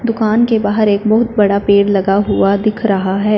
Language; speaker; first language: Hindi; non-native, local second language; Punjabi